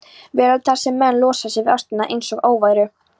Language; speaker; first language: Icelandic; non-native, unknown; Polish